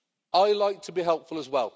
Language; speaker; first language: English; native; English